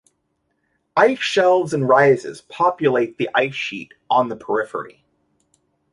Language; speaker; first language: English; native; English